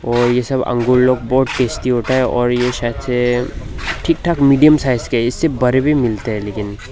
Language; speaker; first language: Hindi; non-native, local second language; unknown